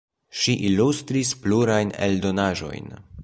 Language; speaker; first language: Esperanto; non-native, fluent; Polish